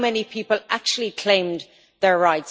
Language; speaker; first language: English; native; English